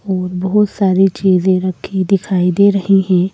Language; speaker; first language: Hindi; native; Hindi